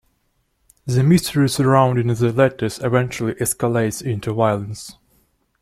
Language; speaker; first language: English; non-native, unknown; Russian